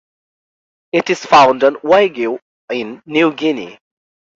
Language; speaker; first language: English; non-native, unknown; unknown